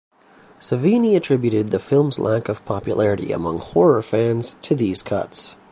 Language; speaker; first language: English; native; English